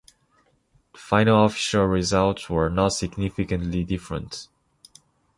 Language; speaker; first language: English; non-native, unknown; Chinese